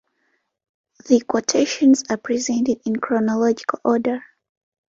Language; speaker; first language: English; non-native, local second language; Ganda